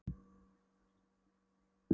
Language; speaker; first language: Icelandic; non-native, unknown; Polish